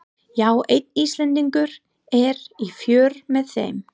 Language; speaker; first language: Icelandic; non-native, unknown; English